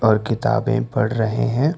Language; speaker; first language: Hindi; non-native, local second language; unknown